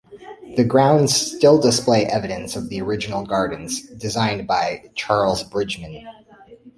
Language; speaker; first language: English; native; English